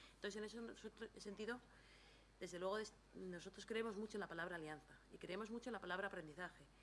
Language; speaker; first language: Spanish; native; Spanish